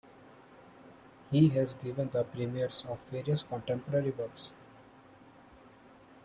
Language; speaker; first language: English; non-native, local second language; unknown